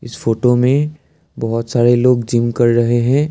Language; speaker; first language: Hindi; non-native, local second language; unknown